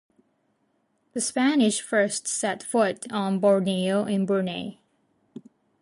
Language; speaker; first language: English; non-native, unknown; Japanese